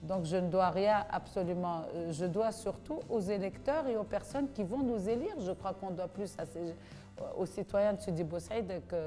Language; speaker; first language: French; non-native, local second language; Arabic